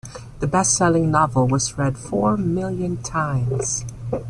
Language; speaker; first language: English; non-native, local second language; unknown